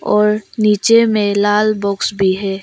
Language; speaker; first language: Hindi; non-native, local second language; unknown